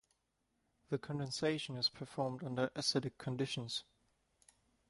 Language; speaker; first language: English; non-native, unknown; German